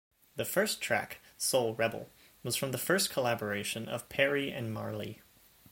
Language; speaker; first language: English; native; English